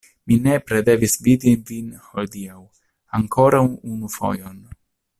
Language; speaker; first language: Esperanto; non-native, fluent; Italian